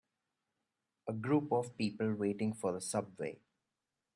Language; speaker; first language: English; non-native, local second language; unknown